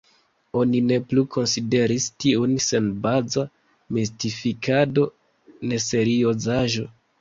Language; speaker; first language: Esperanto; non-native, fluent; Kinyarwanda